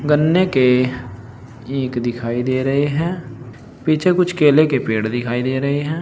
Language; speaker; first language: Hindi; native; Hindi